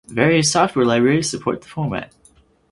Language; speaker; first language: English; native; English